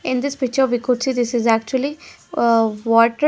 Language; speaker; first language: English; non-native, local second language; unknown